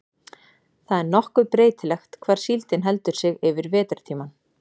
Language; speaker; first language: Icelandic; native; Icelandic